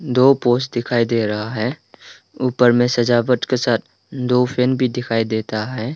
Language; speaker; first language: Hindi; non-native, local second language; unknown